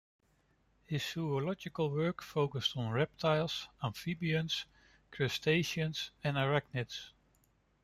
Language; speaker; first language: English; non-native, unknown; Dutch